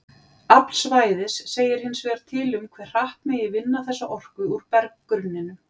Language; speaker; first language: Icelandic; native; Icelandic